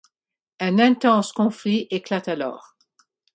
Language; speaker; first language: French; non-native, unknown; English